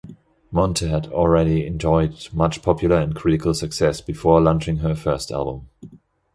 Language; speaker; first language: English; non-native, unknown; German